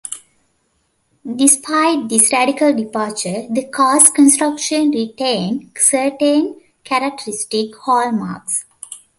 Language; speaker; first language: English; native; English